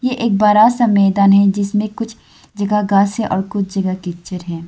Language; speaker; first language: Hindi; non-native, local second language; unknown